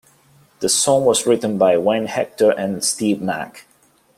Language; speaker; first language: English; non-native, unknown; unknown